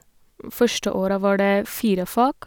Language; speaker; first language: Norwegian; non-native, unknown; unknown